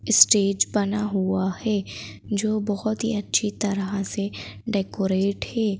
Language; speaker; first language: Hindi; native; Hindi